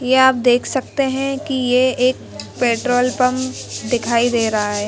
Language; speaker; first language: Hindi; native; Hindi